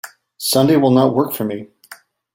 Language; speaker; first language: English; native; English